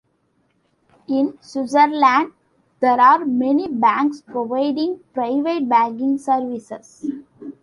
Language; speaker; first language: English; non-native, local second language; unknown